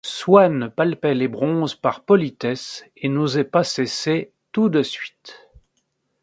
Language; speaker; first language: French; native; French